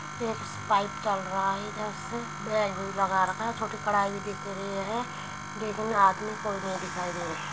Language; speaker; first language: Hindi; native; Hindi